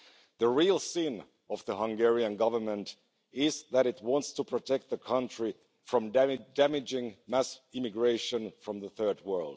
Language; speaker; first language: English; non-native, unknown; Finnish